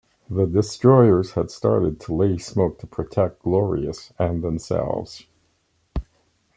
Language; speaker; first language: English; native; English